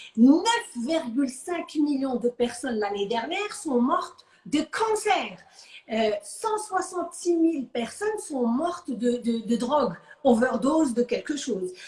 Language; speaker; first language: French; non-native, local second language; Arabic